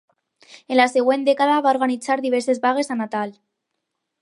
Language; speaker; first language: Catalan; non-native, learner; Spanish